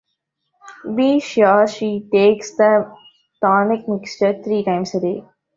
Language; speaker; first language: English; non-native, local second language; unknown